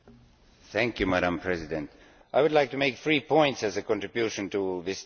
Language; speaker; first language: English; non-native, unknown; Estonian